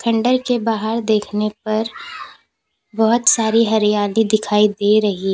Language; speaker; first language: Hindi; native; Hindi